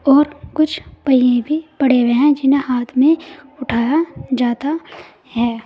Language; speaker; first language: Hindi; native; Hindi